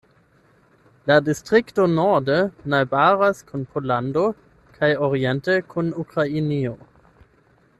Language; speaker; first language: Esperanto; non-native, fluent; German